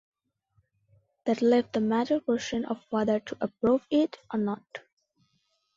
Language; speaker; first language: English; non-native, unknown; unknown